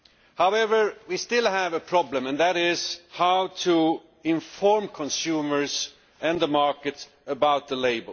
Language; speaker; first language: English; non-native, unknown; Swedish